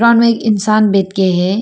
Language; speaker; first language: Hindi; non-native, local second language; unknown